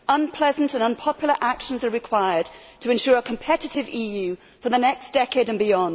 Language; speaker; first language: English; native; English